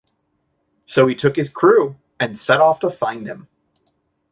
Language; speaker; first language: English; native; English